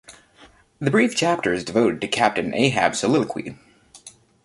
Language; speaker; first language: English; native; English